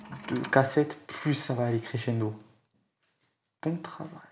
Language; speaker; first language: French; native; French